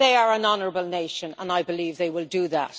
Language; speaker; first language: English; native; English